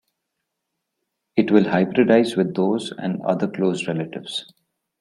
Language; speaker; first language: English; non-native, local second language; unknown